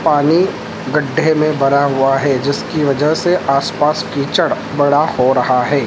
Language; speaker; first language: Hindi; native; Hindi